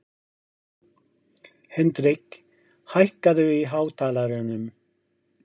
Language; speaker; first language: Icelandic; non-native, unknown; English